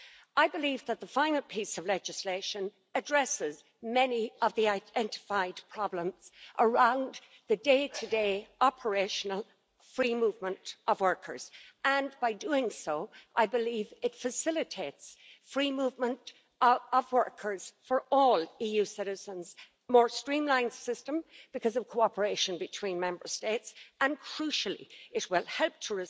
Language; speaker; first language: English; native; English